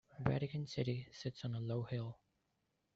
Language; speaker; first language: English; non-native, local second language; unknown